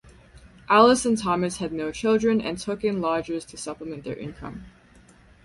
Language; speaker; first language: English; native; English